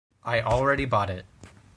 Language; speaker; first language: English; native; English